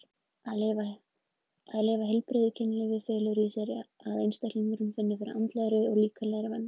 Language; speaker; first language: Icelandic; native; Icelandic